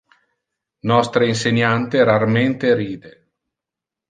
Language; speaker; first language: Interlingua; non-native, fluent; Italian